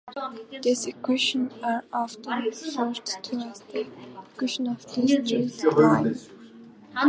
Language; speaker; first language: English; non-native, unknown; Mongolian